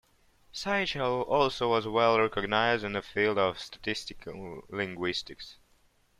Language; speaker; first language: English; non-native, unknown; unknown